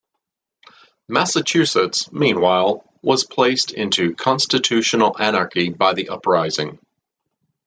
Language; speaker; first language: English; native; English